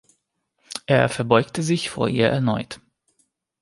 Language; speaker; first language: German; non-native, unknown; Hungarian